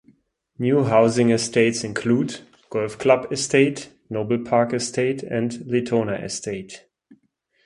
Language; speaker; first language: English; non-native, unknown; German